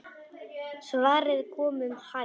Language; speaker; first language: Icelandic; non-native, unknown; Polish